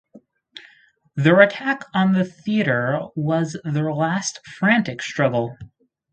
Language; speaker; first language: English; native; English